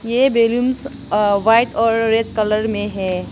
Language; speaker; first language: Hindi; non-native, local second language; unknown